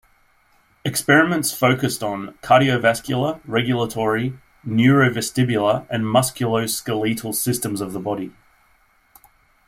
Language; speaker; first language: English; native; English